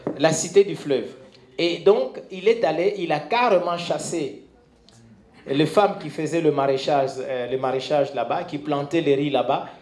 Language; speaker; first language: French; non-native, local second language; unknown